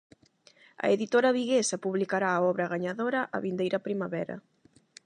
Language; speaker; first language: Galician; non-native, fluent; Spanish